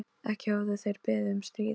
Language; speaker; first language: Icelandic; non-native, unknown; Polish